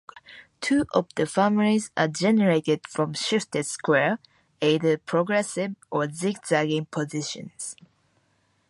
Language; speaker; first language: English; non-native, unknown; Japanese